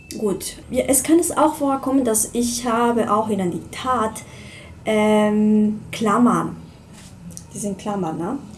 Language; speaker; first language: German; non-native, fluent; Spanish